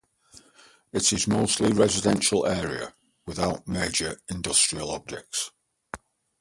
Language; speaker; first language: English; native; English